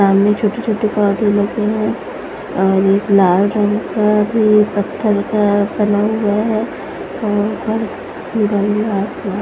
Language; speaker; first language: Hindi; non-native, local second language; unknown